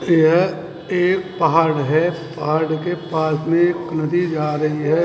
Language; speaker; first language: Hindi; native; Hindi